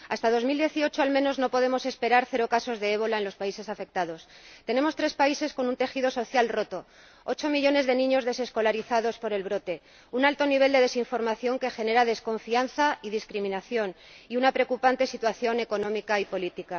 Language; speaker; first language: Spanish; native; Spanish